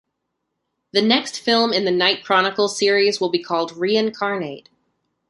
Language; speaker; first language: English; native; English